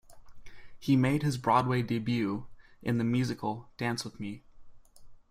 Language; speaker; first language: English; native; English